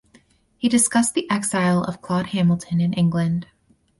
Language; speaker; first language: English; native; English